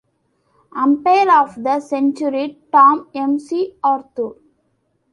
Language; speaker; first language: English; non-native, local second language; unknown